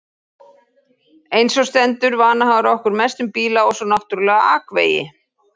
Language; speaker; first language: Icelandic; native; Icelandic